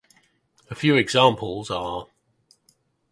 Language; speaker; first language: English; native; English